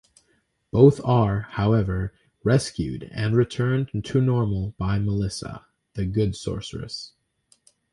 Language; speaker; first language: English; native; English